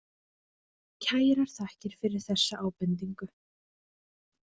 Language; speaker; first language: Icelandic; native; Icelandic